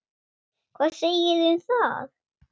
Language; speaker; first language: Icelandic; non-native, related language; Swedish